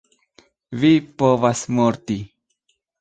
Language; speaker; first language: Esperanto; non-native, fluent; Spanish